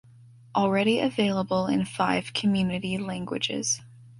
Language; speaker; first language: English; native; English